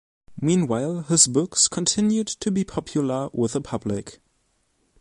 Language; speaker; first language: English; non-native, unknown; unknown